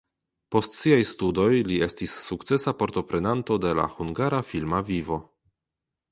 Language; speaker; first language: Esperanto; non-native, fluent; Polish